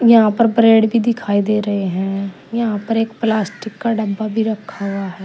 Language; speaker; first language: Hindi; native; Hindi